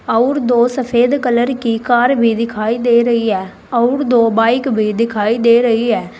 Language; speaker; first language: Hindi; native; Hindi